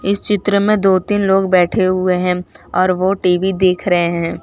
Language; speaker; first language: Hindi; non-native, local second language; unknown